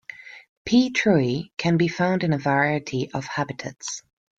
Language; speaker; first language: English; non-native, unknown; Spanish